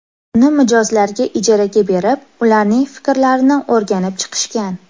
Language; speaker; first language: Uzbek; native; Uzbek